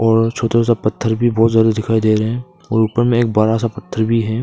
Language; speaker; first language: Hindi; non-native, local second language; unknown